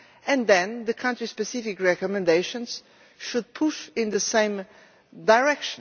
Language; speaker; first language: English; non-native, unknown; Portuguese